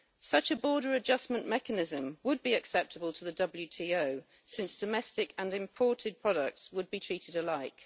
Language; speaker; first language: English; native; English